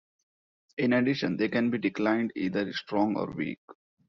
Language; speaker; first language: English; non-native, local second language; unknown